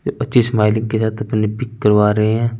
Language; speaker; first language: Hindi; non-native, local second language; Punjabi